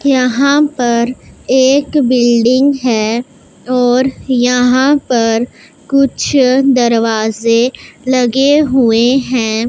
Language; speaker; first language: Hindi; non-native, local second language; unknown